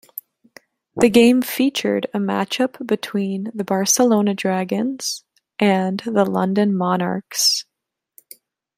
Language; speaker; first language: English; native; English